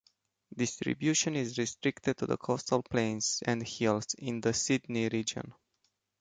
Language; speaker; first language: English; non-native, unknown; Romanian